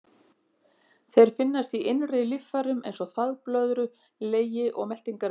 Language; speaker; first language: Icelandic; native; Icelandic